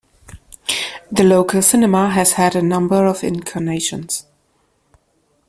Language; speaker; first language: English; non-native, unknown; German